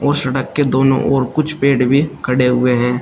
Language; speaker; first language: Hindi; native; Hindi